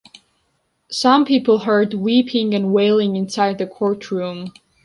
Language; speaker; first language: English; non-native, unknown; Georgian